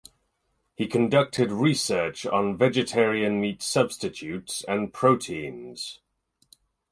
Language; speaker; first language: English; native; English